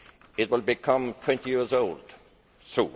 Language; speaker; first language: English; non-native, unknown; Estonian